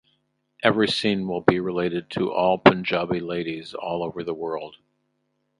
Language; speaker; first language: English; native; English